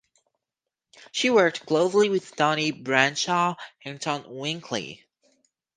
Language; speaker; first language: English; native; English